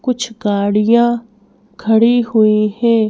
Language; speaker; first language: Hindi; native; Hindi